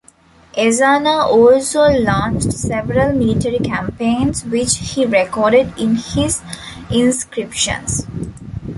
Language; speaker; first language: English; non-native, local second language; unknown